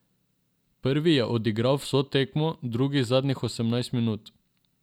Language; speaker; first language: Slovenian; non-native, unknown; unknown